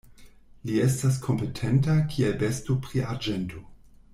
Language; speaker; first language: Esperanto; non-native, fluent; German